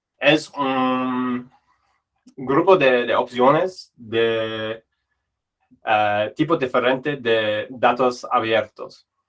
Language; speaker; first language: Spanish; non-native, fluent; English